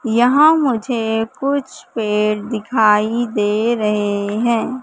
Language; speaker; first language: Hindi; native; Hindi